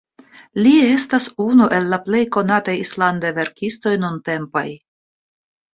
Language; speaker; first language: Esperanto; non-native, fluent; Russian